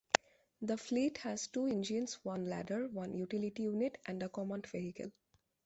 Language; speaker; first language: English; non-native, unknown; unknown